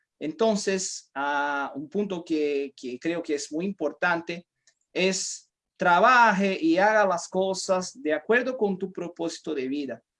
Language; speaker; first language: Spanish; non-native, fluent; Portuguese